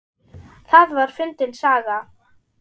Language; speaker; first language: Icelandic; non-native, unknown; German